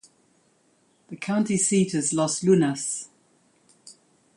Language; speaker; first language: English; native; English